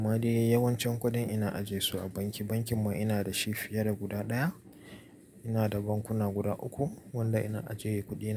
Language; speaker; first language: Hausa; native; Hausa